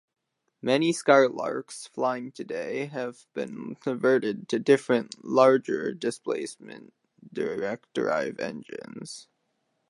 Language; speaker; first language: English; native; English